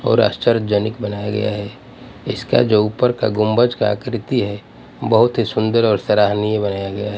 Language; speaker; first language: Hindi; non-native, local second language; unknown